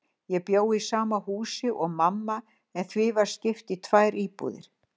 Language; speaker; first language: Icelandic; native; Icelandic